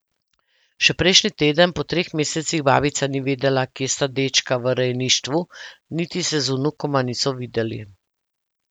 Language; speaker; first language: Slovenian; native; Slovenian